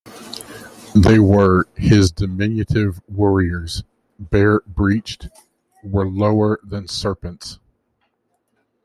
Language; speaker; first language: English; native; English